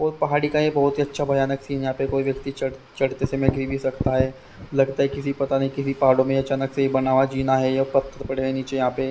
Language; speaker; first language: Hindi; native; Hindi